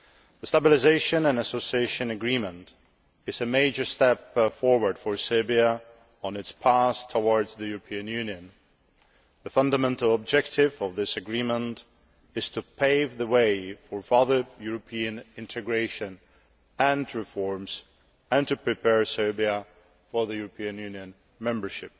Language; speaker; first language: English; non-native, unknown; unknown